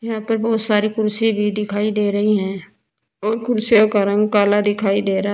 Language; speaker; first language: Hindi; native; Hindi